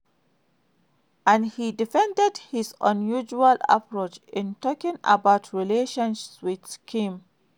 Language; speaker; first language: English; non-native, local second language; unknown